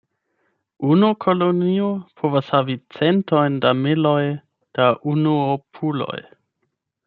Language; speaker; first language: Esperanto; non-native, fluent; German